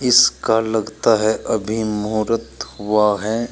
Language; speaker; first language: Hindi; native; Hindi